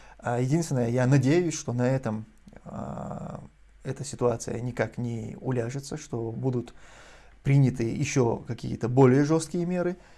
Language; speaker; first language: Russian; non-native, local second language; Chechen